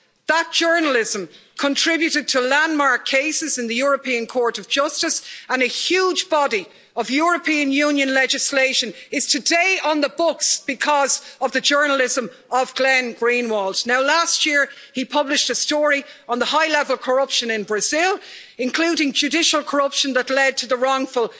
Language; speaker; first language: English; native; English